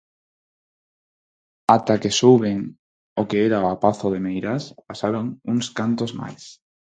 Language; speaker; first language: Galician; non-native, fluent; Spanish